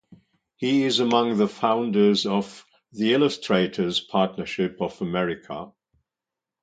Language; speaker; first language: English; non-native, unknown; German